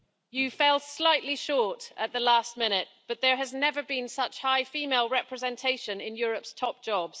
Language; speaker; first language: English; native; English